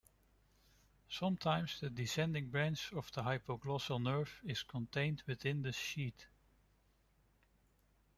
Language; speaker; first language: English; non-native, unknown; Dutch